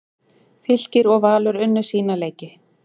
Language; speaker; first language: Icelandic; native; Icelandic